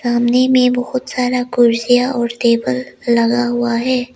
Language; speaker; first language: Hindi; non-native, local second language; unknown